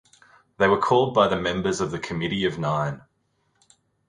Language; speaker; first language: English; native; English